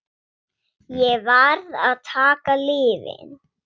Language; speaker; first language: Icelandic; non-native, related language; Swedish